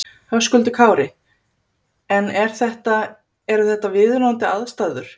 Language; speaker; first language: Icelandic; native; Icelandic